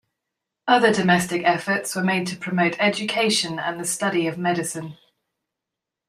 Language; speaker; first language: English; native; English